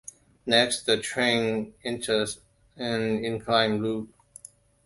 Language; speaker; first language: English; non-native, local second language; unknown